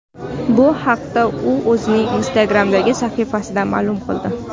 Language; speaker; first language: Uzbek; non-native, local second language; Kara-Kalpak